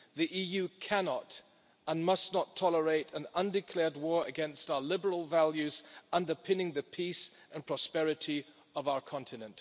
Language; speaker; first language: English; non-native, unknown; German